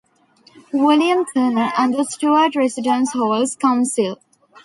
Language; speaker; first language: English; non-native, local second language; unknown